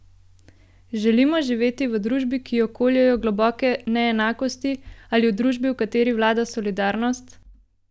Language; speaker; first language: Slovenian; native; Slovenian